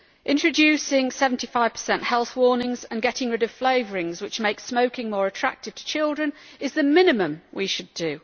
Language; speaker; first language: English; native; English